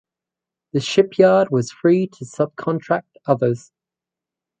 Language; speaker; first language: English; native; English